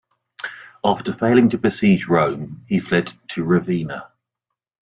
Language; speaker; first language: English; native; English